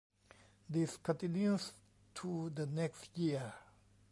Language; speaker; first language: English; non-native, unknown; Thai